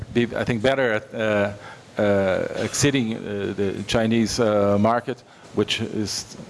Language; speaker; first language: English; non-native, fluent; Portuguese